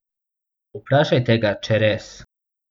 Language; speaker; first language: Slovenian; non-native, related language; Bosnian